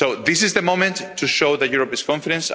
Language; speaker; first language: English; non-native, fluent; Spanish